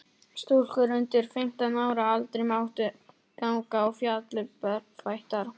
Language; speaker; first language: Icelandic; non-native, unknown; Polish